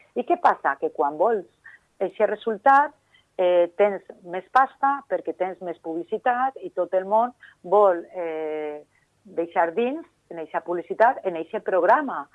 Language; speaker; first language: Catalan; non-native, local second language; Spanish